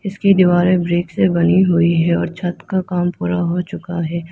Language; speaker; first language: Hindi; non-native, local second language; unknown